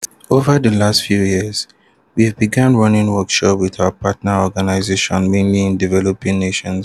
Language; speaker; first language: English; non-native, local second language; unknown